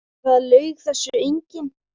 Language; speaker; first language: Icelandic; native; Icelandic